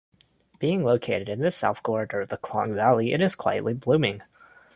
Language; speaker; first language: English; non-native, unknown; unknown